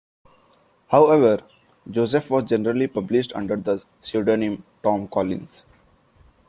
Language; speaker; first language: English; non-native, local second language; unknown